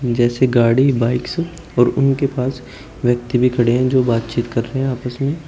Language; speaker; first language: Hindi; native; Hindi